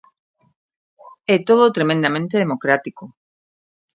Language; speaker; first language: Galician; native; Galician